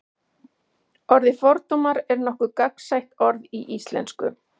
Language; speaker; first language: Icelandic; native; Icelandic